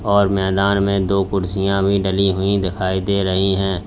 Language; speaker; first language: Hindi; native; Hindi